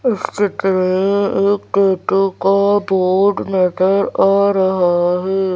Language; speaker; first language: Hindi; native; Hindi